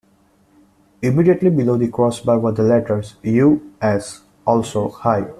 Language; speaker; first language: English; non-native, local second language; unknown